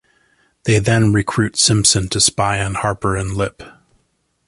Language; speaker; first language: English; native; English